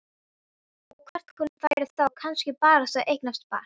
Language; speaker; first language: Icelandic; non-native, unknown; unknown